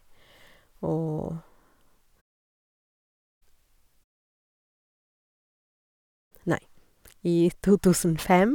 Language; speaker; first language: Norwegian; non-native, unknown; Sinhala